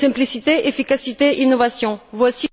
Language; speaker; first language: French; non-native, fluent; Bulgarian